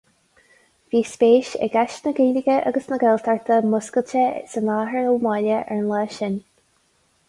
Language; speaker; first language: Irish; non-native, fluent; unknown